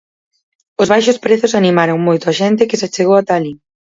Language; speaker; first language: Galician; native; Galician